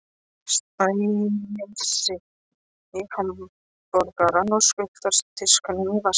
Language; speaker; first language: Icelandic; non-native, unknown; Polish